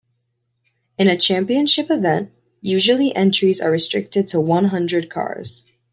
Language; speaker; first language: English; native; English